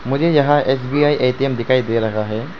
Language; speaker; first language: Hindi; non-native, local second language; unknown